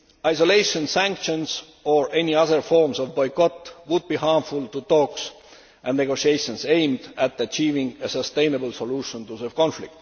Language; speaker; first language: English; non-native, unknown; Estonian